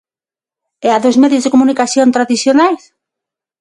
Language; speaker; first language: Galician; non-native, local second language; Spanish